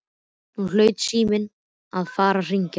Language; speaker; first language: Icelandic; native; Icelandic